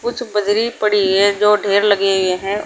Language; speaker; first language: Hindi; native; Hindi